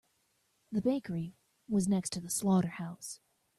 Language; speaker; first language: English; native; English